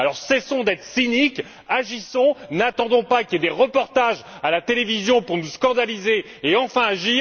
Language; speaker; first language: French; native; French